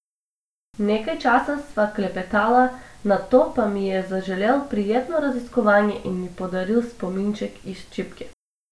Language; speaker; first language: Slovenian; non-native, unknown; Macedonian